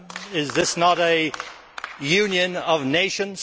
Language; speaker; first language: English; native; English